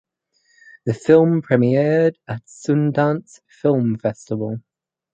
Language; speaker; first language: English; native; English